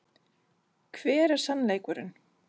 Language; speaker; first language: Icelandic; non-native, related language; Danish